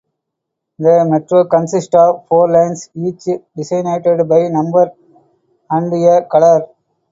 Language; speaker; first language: English; non-native, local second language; Tamil